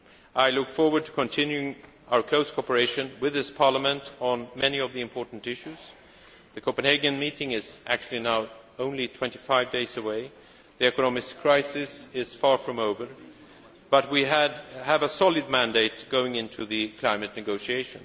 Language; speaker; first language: English; non-native, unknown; Swedish